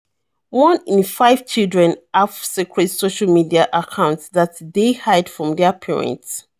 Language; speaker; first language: English; non-native, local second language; Yoruba